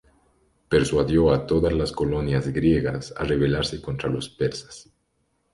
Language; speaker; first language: Spanish; native; Spanish